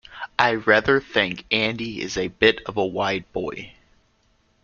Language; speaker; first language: English; native; English